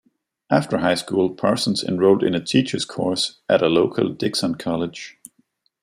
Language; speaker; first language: English; non-native, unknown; Danish